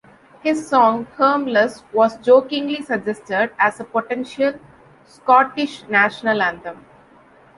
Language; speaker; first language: English; non-native, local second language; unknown